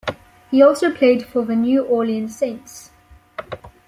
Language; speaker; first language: English; native; English